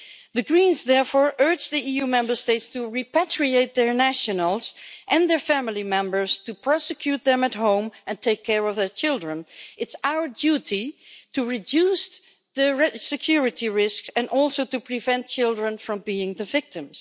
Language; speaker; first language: English; non-native, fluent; Dutch